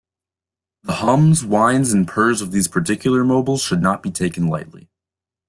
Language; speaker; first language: English; native; English